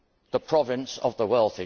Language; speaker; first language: English; native; English